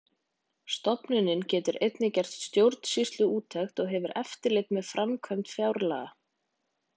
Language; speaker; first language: Icelandic; native; Icelandic